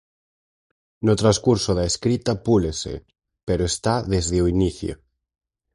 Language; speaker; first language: Galician; native; Galician